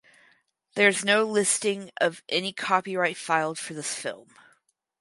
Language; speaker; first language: English; native; English